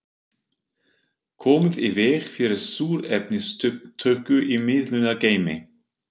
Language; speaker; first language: Icelandic; non-native, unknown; German